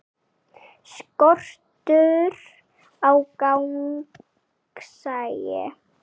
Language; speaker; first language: Icelandic; native; Icelandic